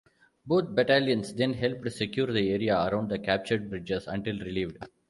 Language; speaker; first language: English; non-native, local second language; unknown